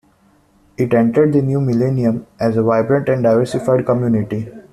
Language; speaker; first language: English; non-native, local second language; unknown